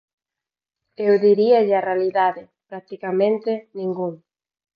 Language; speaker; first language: Galician; non-native, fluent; Spanish